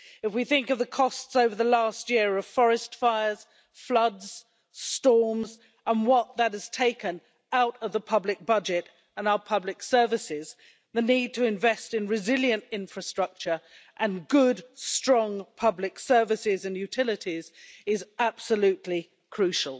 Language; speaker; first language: English; native; English